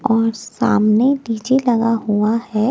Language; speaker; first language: Hindi; native; Hindi